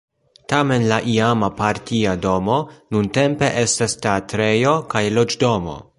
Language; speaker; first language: Esperanto; non-native, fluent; Polish